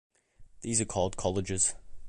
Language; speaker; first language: English; native; English